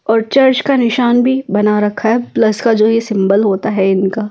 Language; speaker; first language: Hindi; native; Hindi